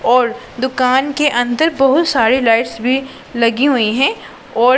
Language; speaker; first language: Hindi; non-native, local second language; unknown